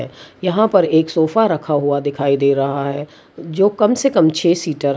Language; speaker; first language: Hindi; non-native, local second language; Gujarati